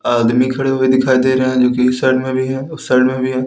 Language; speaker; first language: Hindi; native; Hindi